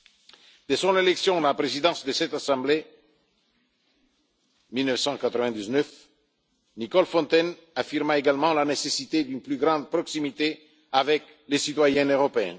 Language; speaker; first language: French; non-native, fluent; Italian